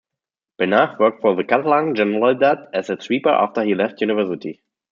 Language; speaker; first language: English; non-native, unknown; German